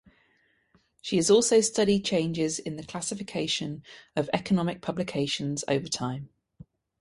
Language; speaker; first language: English; native; English